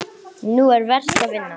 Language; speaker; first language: Icelandic; non-native, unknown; English